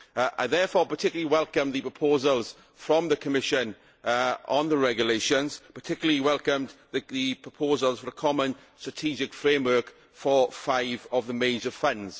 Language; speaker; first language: English; native; English